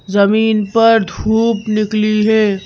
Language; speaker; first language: Hindi; native; Hindi